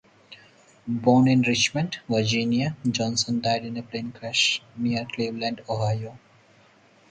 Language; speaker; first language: English; non-native, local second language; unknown